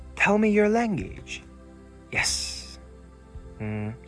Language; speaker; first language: English; non-native, learner; Korean